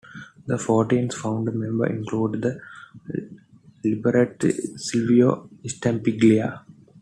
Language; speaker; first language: English; non-native, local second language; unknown